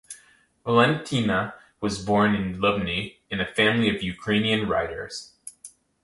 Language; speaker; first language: English; native; English